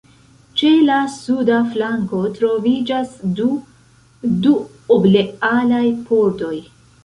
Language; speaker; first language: Esperanto; non-native, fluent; Central Kurdish